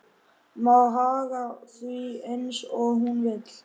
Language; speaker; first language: Icelandic; native; Icelandic